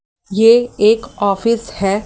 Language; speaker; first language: Hindi; native; Hindi